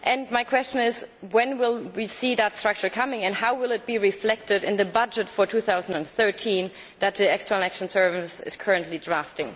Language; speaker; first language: English; non-native, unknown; German